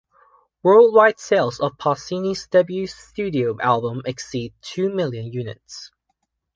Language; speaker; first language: English; non-native, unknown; Chinese